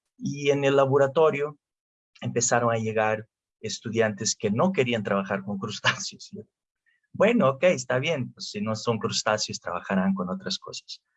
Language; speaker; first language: Spanish; non-native, related language; Portuguese